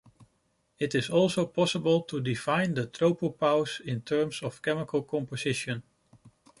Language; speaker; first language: English; non-native, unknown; Dutch